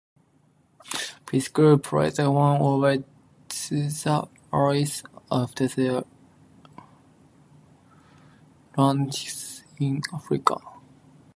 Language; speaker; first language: English; non-native, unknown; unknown